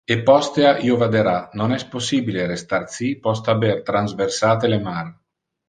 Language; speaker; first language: Interlingua; non-native, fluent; Italian